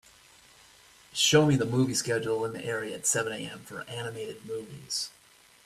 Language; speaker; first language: English; native; English